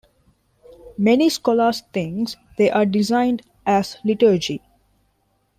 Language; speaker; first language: English; non-native, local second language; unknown